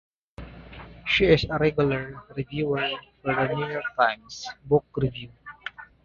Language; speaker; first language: English; native; English